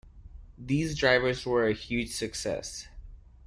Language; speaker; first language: English; non-native, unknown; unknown